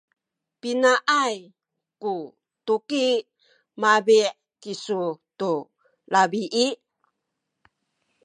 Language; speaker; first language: Sakizaya; native; Sakizaya